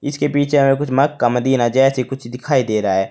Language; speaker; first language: Hindi; native; Hindi